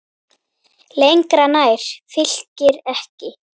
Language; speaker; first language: Icelandic; native; Icelandic